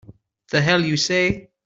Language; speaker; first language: English; native; English